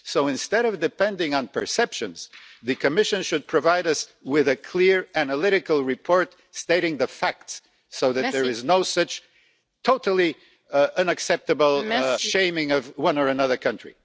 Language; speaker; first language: English; non-native, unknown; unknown